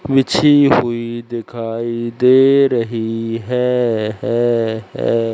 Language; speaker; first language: Hindi; native; Hindi